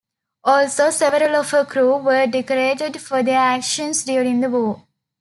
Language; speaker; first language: English; non-native, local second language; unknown